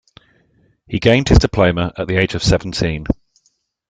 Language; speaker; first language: English; native; English